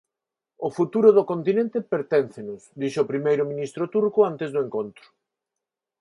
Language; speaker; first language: Galician; non-native, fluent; Spanish